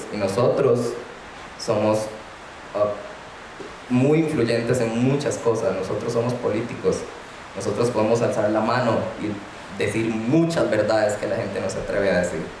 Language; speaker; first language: Spanish; native; Spanish